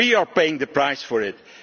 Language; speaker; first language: English; non-native, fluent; Dutch